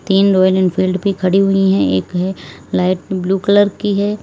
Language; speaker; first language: Hindi; native; Hindi